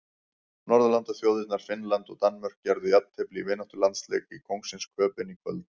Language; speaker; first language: Icelandic; native; Icelandic